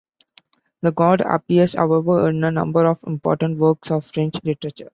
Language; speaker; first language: English; non-native, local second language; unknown